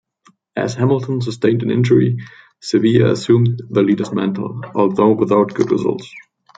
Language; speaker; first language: English; non-native, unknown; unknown